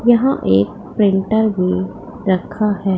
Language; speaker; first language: Hindi; non-native, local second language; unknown